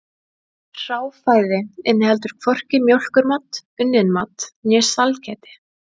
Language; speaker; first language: Icelandic; native; Icelandic